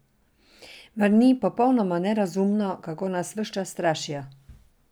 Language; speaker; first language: Slovenian; non-native, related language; Serbian